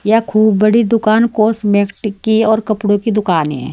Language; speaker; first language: Hindi; native; Hindi